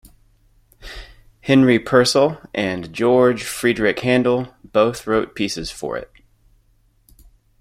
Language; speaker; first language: English; native; English